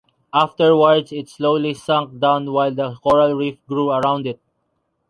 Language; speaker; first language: English; non-native, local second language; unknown